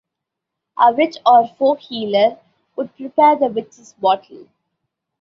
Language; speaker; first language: English; non-native, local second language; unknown